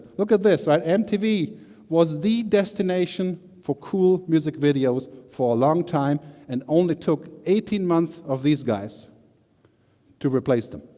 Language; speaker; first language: English; non-native, fluent; German